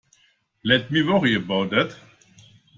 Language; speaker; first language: English; non-native, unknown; German